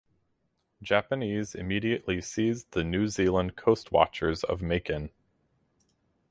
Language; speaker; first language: English; native; English